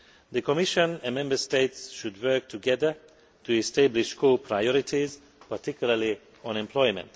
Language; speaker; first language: English; non-native, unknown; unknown